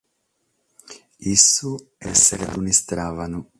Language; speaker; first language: Sardinian; non-native, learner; Catalan